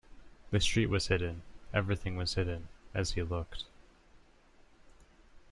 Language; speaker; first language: English; native; English